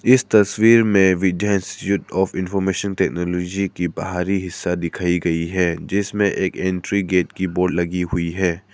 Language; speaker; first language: Hindi; non-native, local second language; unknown